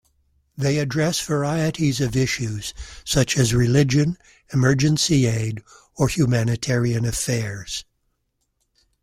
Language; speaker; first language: English; native; English